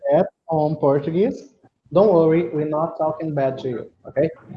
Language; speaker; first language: English; non-native, fluent; Portuguese